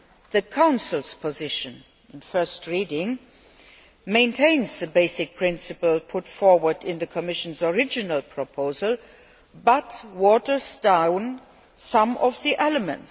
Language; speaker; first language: English; non-native, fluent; Luxembourgish